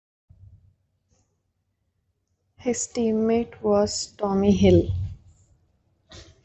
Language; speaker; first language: English; non-native, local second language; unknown